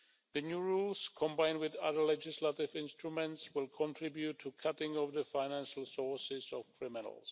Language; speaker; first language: English; non-native, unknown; Czech